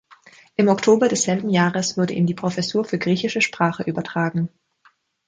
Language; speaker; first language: German; native; German